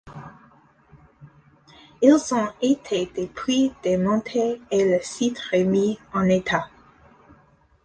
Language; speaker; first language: French; non-native, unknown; English